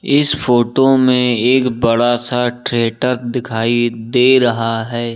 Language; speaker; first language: Hindi; native; Hindi